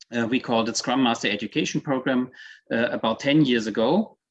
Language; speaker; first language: English; non-native, fluent; German